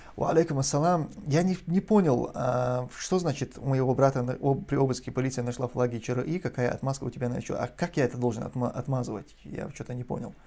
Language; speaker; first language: Russian; non-native, local second language; Chechen